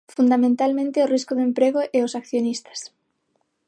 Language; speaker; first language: Galician; non-native, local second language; Spanish